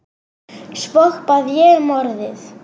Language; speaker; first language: Icelandic; non-native, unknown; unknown